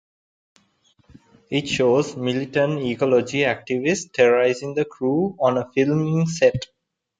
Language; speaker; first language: English; non-native, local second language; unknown